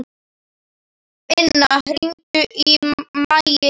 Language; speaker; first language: Icelandic; non-native, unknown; Slovak